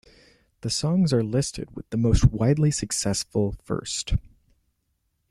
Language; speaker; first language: English; native; English